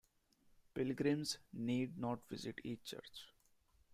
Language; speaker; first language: English; non-native, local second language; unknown